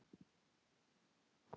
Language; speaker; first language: Icelandic; non-native, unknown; Polish